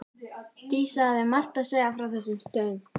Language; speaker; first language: Icelandic; native; Icelandic